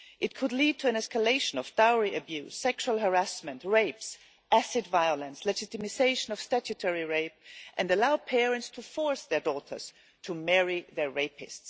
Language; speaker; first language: English; non-native, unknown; German